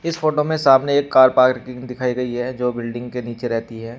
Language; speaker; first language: Hindi; native; Hindi